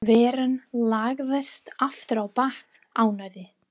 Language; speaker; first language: Icelandic; non-native, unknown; English